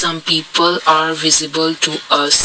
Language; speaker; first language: English; non-native, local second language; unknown